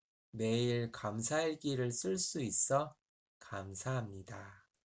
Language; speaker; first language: Korean; native; Korean